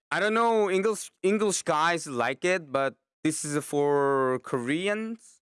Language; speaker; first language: English; non-native, fluent; Korean